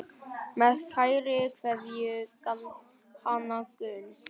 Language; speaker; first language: Icelandic; non-native, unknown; Vietnamese